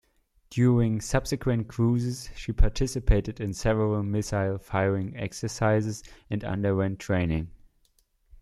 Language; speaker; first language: English; non-native, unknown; German